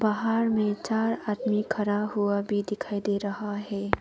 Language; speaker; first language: Hindi; non-native, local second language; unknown